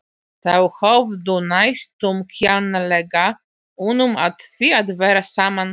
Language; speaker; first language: Icelandic; non-native, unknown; Polish